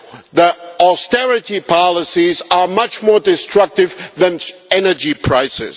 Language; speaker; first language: English; non-native, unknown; German